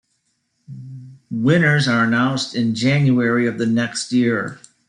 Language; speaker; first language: English; native; English